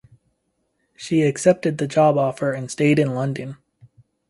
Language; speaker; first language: English; native; English